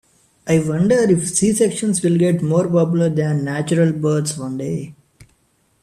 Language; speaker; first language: English; non-native, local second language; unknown